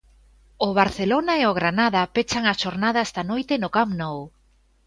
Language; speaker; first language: Galician; native; Galician